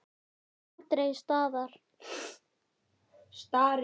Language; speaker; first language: Icelandic; native; Icelandic